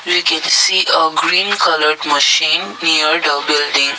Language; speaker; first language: English; non-native, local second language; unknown